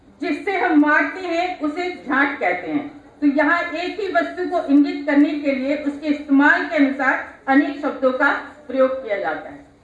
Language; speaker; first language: Hindi; non-native, local second language; Odia